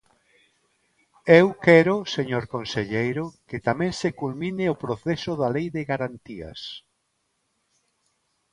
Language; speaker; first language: Galician; non-native, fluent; Spanish